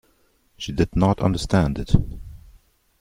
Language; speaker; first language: English; non-native, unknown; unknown